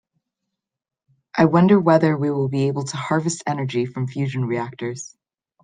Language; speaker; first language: English; native; English